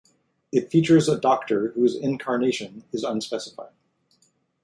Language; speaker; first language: English; native; English